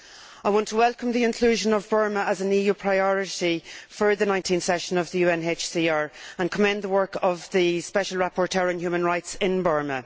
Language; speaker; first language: English; native; English